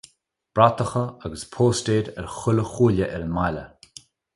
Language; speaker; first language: Irish; native; Irish